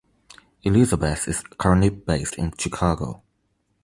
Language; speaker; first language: English; non-native, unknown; Chinese